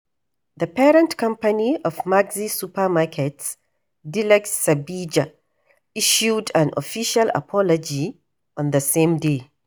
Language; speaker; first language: English; non-native, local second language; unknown